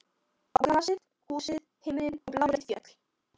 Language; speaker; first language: Icelandic; non-native, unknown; Polish